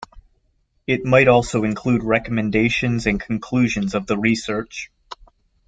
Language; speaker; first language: English; native; English